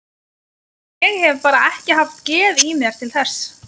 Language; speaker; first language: Icelandic; non-native, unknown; Lithuanian